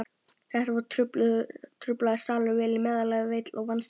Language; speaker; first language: Icelandic; native; Icelandic